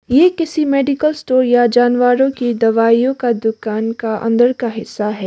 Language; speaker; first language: Hindi; non-native, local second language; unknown